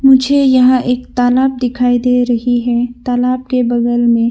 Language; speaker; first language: Hindi; non-native, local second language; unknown